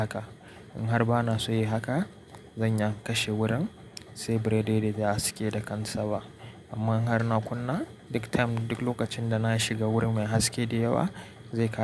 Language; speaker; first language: Hausa; native; Hausa